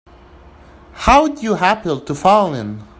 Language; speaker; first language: English; native; English